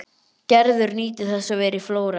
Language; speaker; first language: Icelandic; native; Icelandic